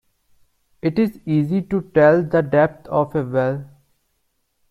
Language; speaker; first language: English; non-native, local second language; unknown